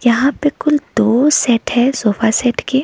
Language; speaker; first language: Hindi; non-native, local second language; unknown